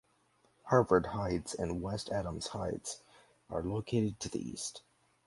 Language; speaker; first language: English; native; English